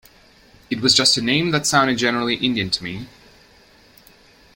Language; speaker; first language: English; native; English